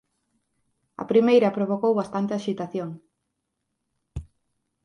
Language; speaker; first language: Galician; native; Galician